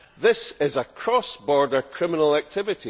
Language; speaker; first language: English; native; English